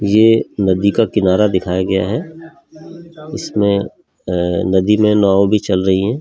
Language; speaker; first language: Hindi; native; Hindi